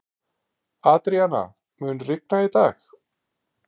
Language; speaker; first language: Icelandic; native; Icelandic